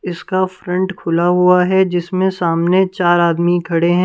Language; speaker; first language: Hindi; non-native, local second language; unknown